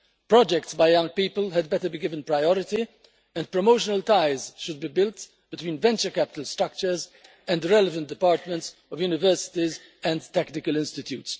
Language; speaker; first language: English; non-native, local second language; Maltese